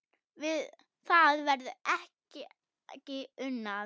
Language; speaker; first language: Icelandic; non-native, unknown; German